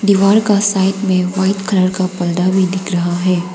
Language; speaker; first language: Hindi; non-native, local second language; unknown